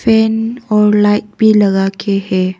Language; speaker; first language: Hindi; non-native, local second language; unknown